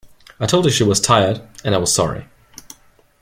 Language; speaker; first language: English; non-native, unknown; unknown